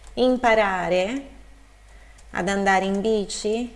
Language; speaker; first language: Italian; non-native, fluent; Portuguese